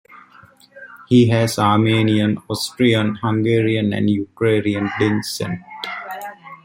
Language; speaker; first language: English; native; English